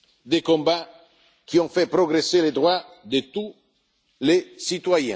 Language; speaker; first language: French; non-native, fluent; Italian